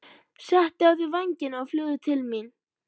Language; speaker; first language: Icelandic; native; Icelandic